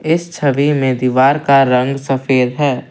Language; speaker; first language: Hindi; non-native, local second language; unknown